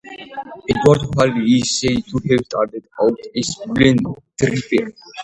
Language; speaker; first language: English; non-native, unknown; Georgian